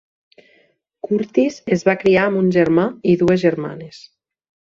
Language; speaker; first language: Catalan; native; Catalan